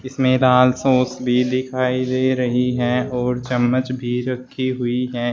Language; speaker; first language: Hindi; native; Hindi